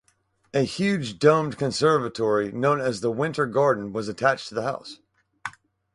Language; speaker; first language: English; native; English